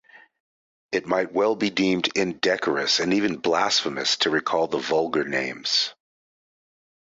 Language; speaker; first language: English; native; English